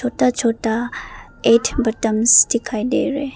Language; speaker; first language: Hindi; non-native, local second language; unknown